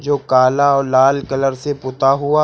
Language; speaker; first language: Hindi; native; Hindi